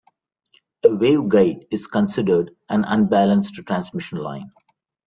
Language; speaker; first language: English; non-native, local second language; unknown